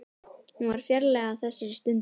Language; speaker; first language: Icelandic; native; Icelandic